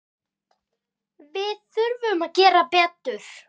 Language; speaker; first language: Icelandic; native; Icelandic